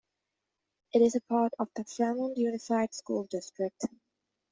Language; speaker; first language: English; native; English